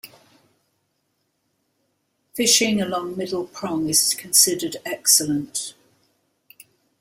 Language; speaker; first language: English; native; English